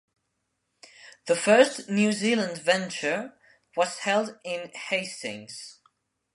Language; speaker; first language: English; non-native, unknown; Spanish